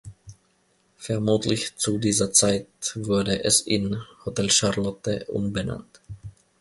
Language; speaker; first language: German; non-native, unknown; Finnish